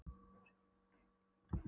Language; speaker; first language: Icelandic; non-native, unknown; Polish